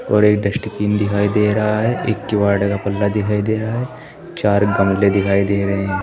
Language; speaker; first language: Hindi; native; Hindi